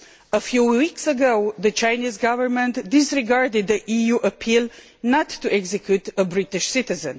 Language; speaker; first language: English; non-native, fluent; Romanian